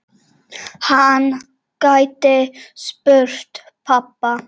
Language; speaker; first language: Icelandic; non-native, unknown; Czech